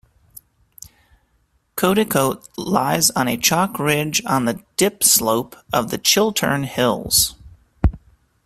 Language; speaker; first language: English; native; English